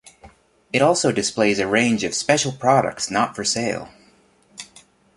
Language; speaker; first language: English; native; English